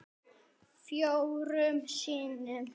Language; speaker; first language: Icelandic; non-native, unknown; Polish